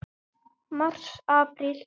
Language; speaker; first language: Icelandic; native; Icelandic